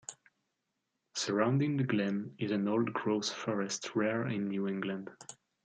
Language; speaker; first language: English; non-native, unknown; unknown